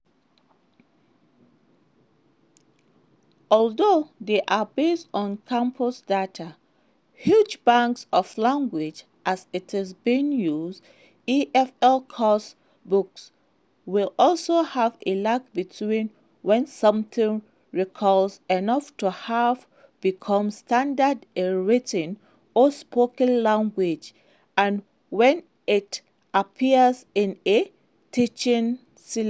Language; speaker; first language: English; non-native, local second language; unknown